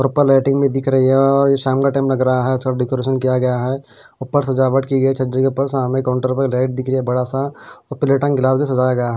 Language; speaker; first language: Hindi; non-native, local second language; Punjabi